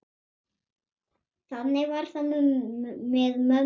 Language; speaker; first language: Icelandic; non-native, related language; Swedish